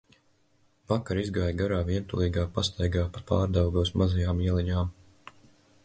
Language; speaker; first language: Latvian; native; Latvian